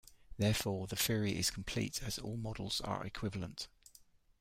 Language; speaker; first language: English; native; English